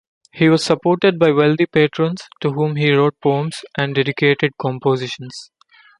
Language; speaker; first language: English; non-native, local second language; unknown